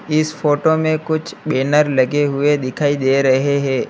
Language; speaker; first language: Hindi; native; Hindi